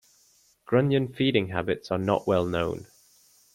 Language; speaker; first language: English; native; English